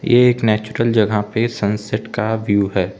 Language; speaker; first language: Hindi; non-native, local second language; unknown